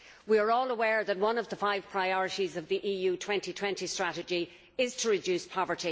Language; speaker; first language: English; native; English